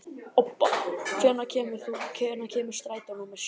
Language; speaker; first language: Icelandic; native; Icelandic